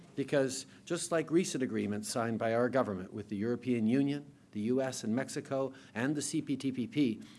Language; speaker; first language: English; native; English